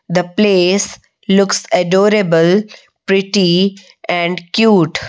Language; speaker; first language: English; non-native, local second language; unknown